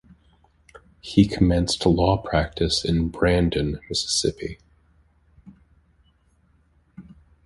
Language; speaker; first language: English; native; English